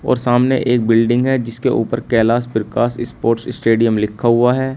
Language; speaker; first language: Hindi; native; Hindi